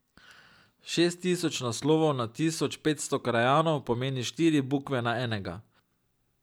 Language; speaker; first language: Slovenian; native; Slovenian